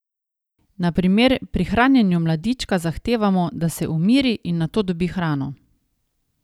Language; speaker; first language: Slovenian; native; Slovenian